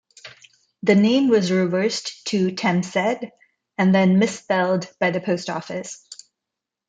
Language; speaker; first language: English; non-native, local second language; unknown